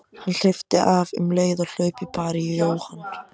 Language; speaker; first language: Icelandic; native; Icelandic